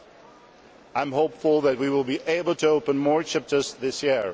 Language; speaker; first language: English; non-native, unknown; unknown